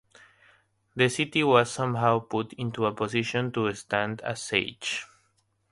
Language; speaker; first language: English; non-native, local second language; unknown